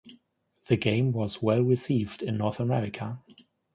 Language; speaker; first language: English; non-native, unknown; German